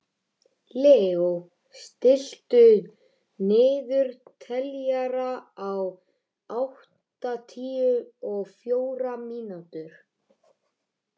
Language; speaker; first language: Icelandic; native; Icelandic